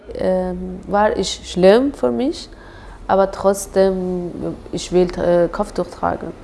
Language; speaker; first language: German; non-native, learner; Persian